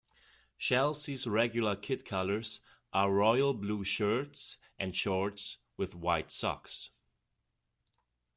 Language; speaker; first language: English; non-native, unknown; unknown